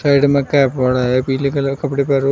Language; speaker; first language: Hindi; native; Hindi